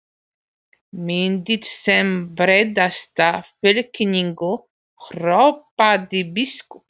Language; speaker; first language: Icelandic; non-native, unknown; Polish